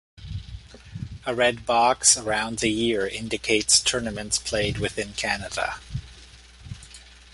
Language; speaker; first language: English; native; English